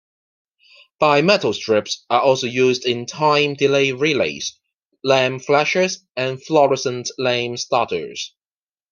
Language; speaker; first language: English; non-native, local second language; Cantonese